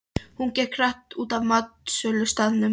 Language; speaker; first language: Icelandic; non-native, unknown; Polish